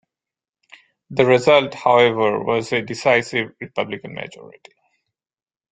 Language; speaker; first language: English; non-native, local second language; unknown